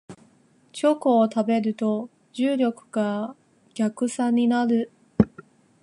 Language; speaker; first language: Japanese; non-native, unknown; Chinese